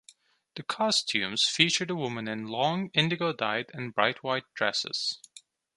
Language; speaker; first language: English; non-native, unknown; Turkish